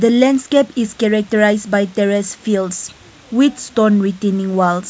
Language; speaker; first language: English; non-native, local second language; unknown